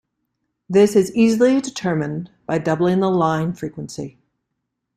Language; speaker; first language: English; native; English